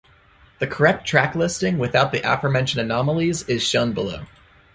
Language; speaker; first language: English; native; English